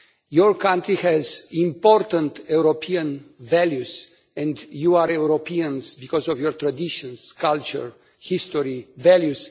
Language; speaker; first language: English; non-native, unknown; Romanian